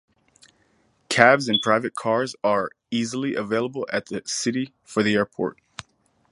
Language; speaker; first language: English; native; English